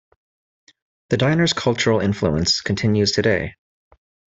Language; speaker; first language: English; native; English